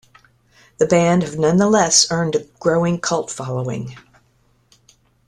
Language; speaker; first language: English; native; English